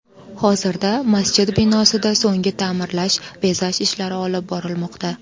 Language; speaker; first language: Uzbek; native; Uzbek